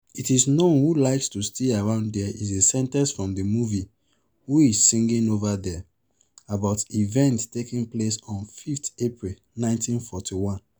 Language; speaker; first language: English; non-native, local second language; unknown